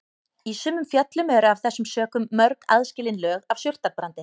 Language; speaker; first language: Icelandic; native; Icelandic